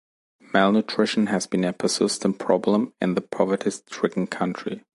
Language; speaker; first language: English; non-native, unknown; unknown